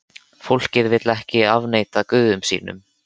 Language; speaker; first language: Icelandic; native; Icelandic